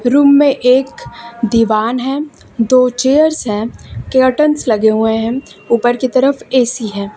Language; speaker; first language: Hindi; native; Hindi